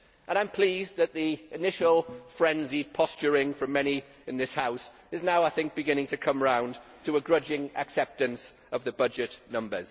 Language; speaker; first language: English; native; English